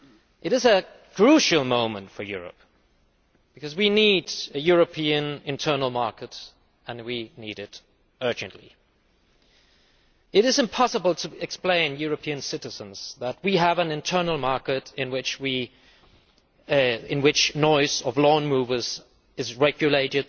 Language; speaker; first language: English; non-native, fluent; Danish